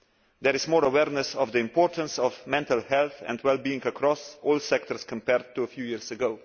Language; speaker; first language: English; non-native, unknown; Slovenian